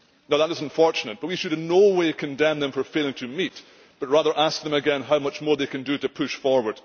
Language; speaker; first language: English; native; English